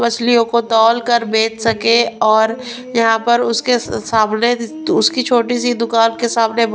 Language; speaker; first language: Hindi; non-native, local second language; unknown